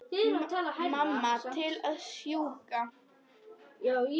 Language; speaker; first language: Icelandic; non-native, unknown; Polish